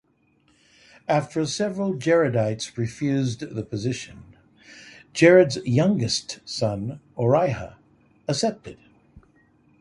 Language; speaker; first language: English; native; English